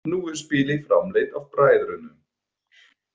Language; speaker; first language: Icelandic; non-native, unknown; German